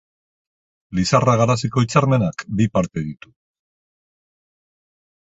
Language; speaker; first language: Basque; non-native, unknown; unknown